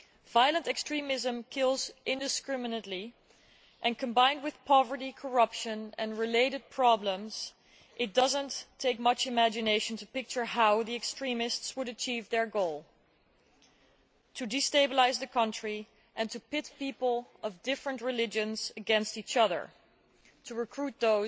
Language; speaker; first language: English; non-native, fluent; Dutch